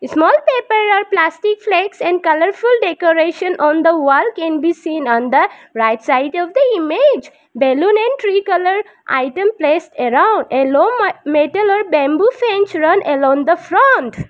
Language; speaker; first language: English; non-native, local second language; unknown